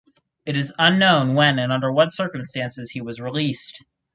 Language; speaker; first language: English; native; English